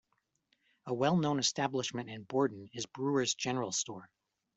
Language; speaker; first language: English; native; English